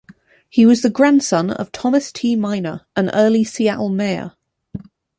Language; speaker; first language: English; native; English